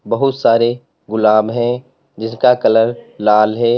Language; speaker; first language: Hindi; native; Hindi